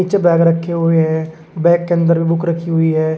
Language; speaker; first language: Hindi; native; Hindi